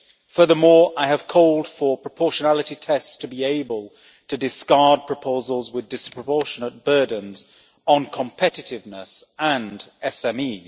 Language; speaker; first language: English; native; English